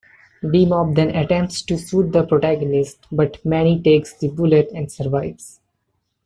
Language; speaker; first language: English; non-native, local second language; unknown